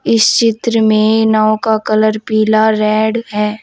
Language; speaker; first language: Hindi; native; Hindi